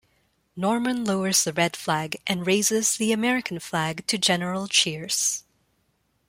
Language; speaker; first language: English; non-native, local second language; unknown